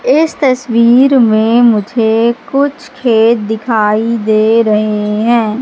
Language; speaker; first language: Hindi; native; Hindi